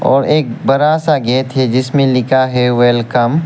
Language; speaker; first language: Hindi; non-native, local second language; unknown